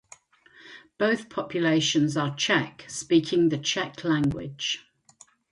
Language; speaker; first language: English; native; English